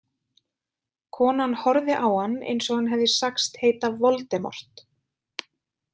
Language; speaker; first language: Icelandic; native; Icelandic